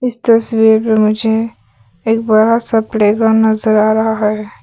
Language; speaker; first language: Hindi; non-native, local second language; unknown